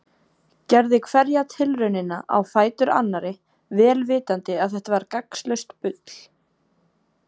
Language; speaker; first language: Icelandic; native; Icelandic